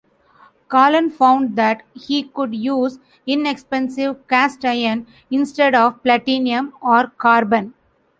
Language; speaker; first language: English; non-native, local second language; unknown